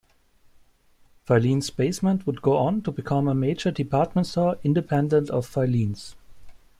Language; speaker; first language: English; non-native, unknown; German